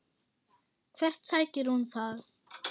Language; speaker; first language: Icelandic; non-native, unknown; German